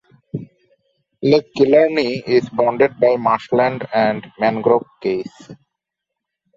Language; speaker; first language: English; non-native, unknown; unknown